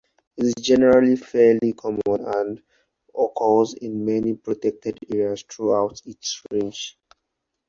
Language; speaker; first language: English; non-native, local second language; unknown